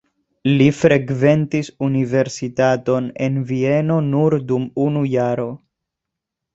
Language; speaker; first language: Esperanto; non-native, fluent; Spanish